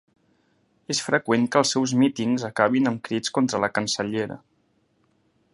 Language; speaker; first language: Catalan; native; Catalan